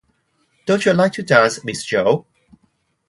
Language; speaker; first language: English; non-native, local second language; Cantonese